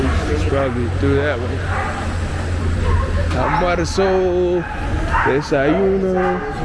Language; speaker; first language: English; native; English